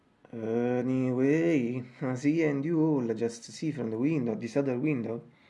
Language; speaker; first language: English; non-native, learner; Italian